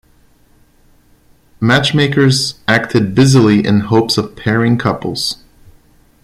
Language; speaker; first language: English; non-native, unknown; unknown